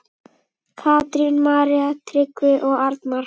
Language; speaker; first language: Icelandic; native; Icelandic